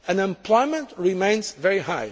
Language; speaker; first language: English; non-native, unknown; Portuguese